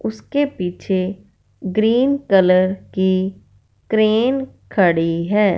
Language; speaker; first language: Hindi; non-native, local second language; Punjabi